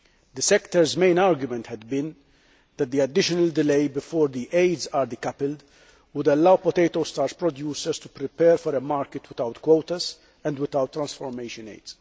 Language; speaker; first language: English; non-native, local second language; Maltese